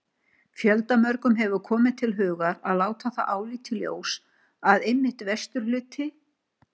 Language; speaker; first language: Icelandic; native; Icelandic